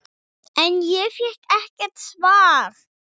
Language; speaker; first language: Icelandic; non-native, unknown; English